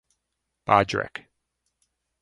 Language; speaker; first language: English; native; English